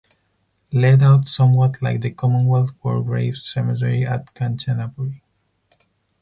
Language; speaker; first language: English; non-native, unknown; Spanish